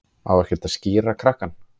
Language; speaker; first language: Icelandic; native; Icelandic